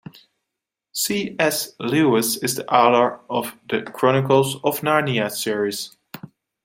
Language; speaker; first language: English; non-native, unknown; Dutch